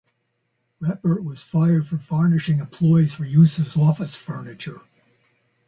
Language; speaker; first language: English; native; English